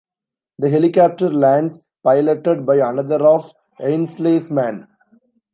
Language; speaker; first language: English; non-native, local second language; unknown